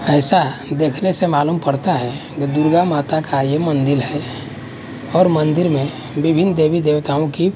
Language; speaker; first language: Hindi; native; Hindi